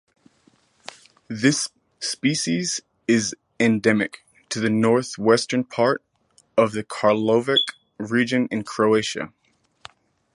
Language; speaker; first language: English; native; English